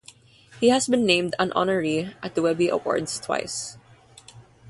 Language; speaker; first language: English; non-native, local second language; Filipino